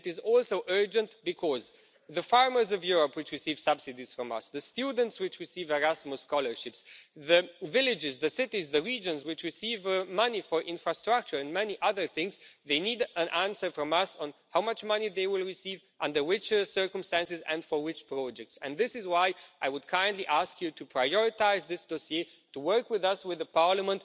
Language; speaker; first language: English; non-native, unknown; Romanian